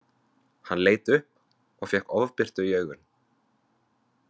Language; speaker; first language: Icelandic; non-native, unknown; Vietnamese